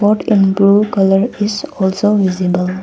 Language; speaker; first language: English; non-native, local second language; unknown